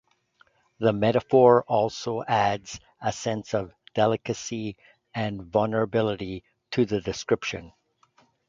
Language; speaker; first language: English; native; English